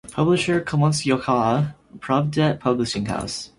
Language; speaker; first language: English; native; English